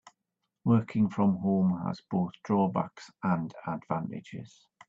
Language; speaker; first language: English; native; English